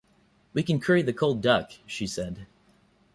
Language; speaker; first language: English; native; English